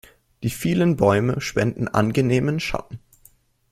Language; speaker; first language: German; native; German